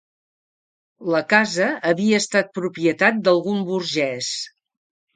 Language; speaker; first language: Catalan; native; Catalan